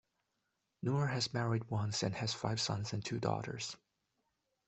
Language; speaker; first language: English; non-native, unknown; Chinese